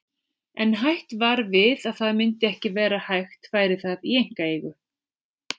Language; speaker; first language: Icelandic; native; Icelandic